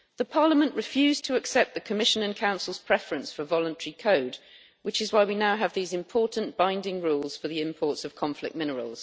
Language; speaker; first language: English; native; English